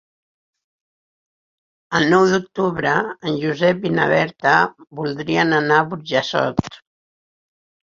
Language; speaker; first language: Catalan; non-native, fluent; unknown